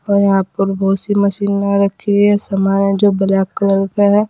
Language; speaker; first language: Hindi; native; Hindi